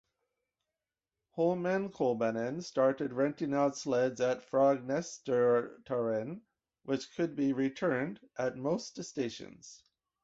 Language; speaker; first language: English; native; English